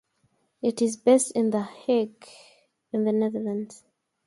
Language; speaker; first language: English; native; English